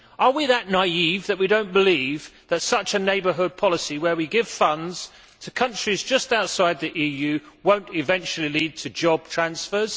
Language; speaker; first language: English; native; English